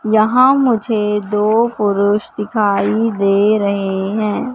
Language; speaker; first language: Hindi; native; Hindi